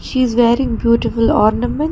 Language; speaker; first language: English; non-native, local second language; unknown